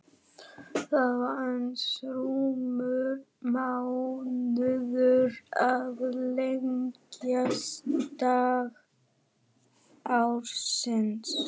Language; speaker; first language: Icelandic; non-native, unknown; German